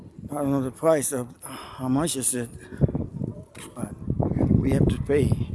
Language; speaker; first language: English; non-native, fluent; Spanish